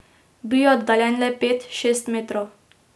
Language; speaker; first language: Slovenian; native; Slovenian